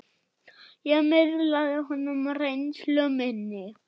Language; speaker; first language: Icelandic; non-native, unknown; German